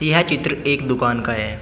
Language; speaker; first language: Hindi; native; Hindi